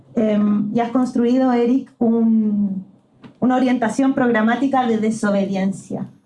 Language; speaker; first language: Spanish; native; Spanish